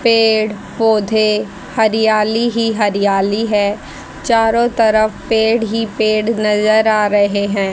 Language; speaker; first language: Hindi; native; Hindi